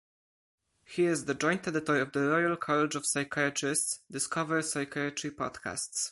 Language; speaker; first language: English; non-native, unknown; Polish